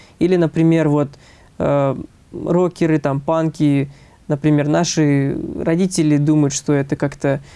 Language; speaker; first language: Russian; native; Russian